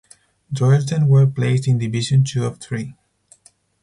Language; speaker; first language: English; non-native, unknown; Spanish